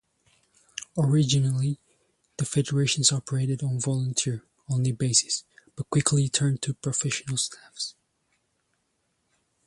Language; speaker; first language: English; native; English